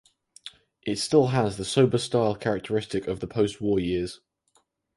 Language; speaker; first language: English; native; English